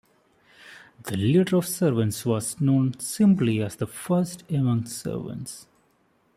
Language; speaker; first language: English; non-native, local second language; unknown